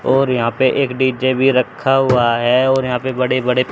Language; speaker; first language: Hindi; native; Hindi